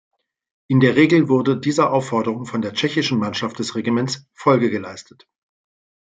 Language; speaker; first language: German; native; German